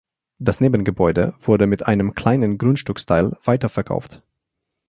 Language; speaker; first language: German; non-native, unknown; Slovenian